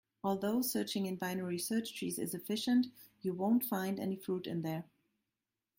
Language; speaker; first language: English; non-native, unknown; German